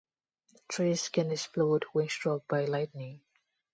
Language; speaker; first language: English; non-native, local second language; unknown